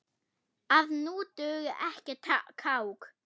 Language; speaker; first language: Icelandic; non-native, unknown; German